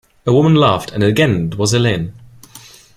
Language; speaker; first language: English; non-native, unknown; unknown